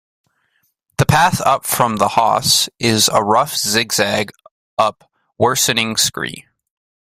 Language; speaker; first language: English; native; English